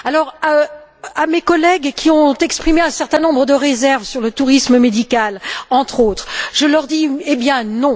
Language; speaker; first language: French; native; French